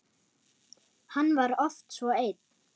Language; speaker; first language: Icelandic; non-native, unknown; German